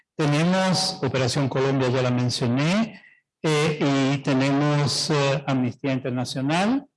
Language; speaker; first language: Spanish; non-native, related language; Italian